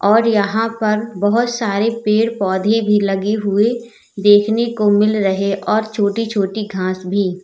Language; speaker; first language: Hindi; native; Hindi